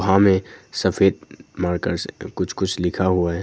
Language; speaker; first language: Hindi; non-native, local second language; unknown